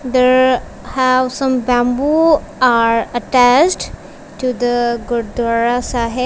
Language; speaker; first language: English; non-native, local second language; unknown